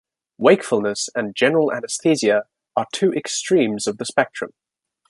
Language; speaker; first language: English; native; English